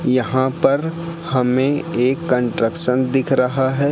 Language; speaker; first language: Hindi; native; Hindi